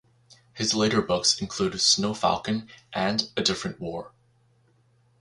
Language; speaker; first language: English; native; English